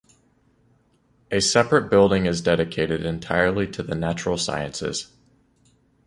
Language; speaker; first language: English; native; English